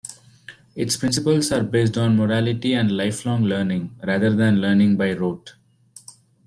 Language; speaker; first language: English; non-native, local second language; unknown